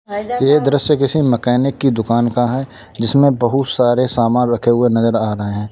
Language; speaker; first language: Hindi; native; Hindi